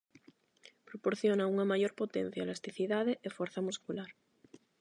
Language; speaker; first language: Galician; non-native, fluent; Spanish